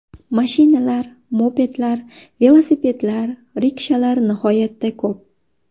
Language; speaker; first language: Uzbek; native; Uzbek